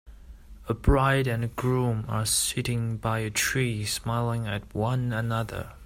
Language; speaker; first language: English; native; English